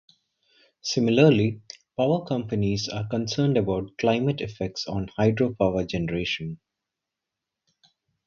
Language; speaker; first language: English; non-native, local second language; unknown